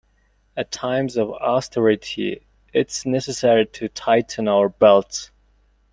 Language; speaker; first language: English; non-native, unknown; Mongolian